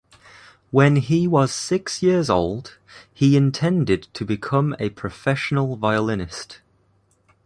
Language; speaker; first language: English; native; English